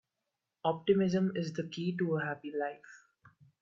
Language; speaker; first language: English; non-native, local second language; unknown